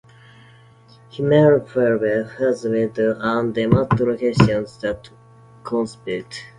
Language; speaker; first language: English; non-native, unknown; Japanese